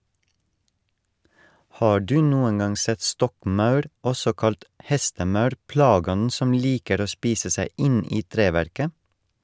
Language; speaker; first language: Norwegian; non-native, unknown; Estonian